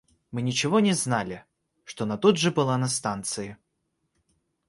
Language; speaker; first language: Russian; native; Russian